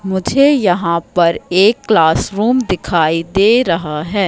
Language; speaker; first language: Hindi; native; Hindi